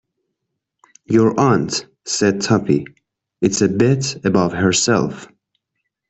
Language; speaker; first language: English; non-native, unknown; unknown